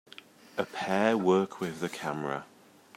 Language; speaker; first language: English; native; English